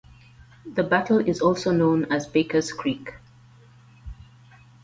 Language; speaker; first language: English; non-native, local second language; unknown